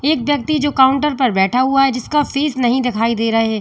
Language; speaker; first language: Hindi; native; Hindi